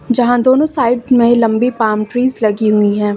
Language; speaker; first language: Hindi; native; Hindi